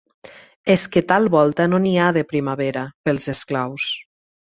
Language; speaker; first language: Catalan; native; Catalan